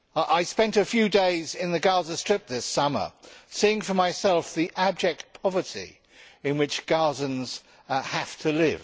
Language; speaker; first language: English; native; English